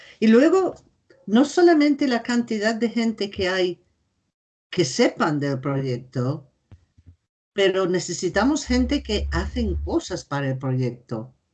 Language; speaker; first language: Spanish; native; Spanish